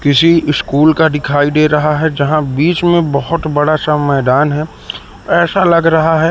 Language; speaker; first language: Hindi; native; Hindi